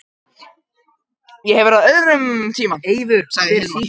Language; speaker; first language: Icelandic; non-native, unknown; Japanese